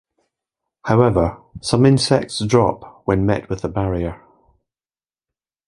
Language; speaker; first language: English; native; English